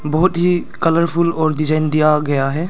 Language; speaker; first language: Hindi; non-native, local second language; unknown